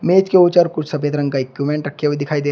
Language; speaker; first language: Hindi; native; Hindi